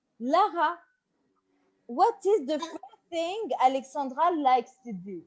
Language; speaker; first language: English; non-native, fluent; French